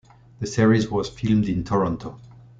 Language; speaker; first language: English; non-native, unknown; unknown